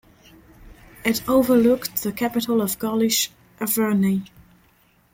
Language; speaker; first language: English; non-native, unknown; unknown